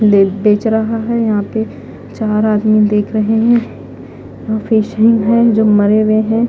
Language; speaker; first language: Hindi; non-native, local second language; Punjabi